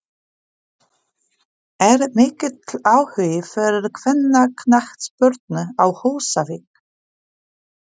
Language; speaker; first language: Icelandic; non-native, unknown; Polish